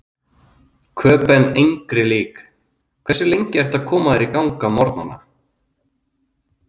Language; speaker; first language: Icelandic; native; Icelandic